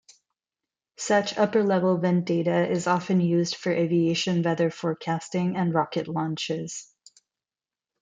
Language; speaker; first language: English; non-native, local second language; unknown